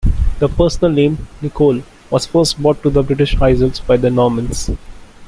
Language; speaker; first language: English; non-native, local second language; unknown